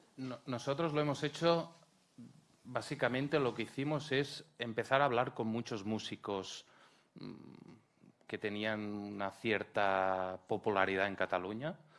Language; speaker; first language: Spanish; non-native, local second language; Catalan